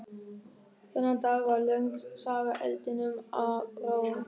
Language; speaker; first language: Icelandic; non-native, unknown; German